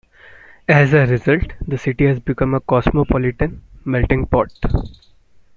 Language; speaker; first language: English; non-native, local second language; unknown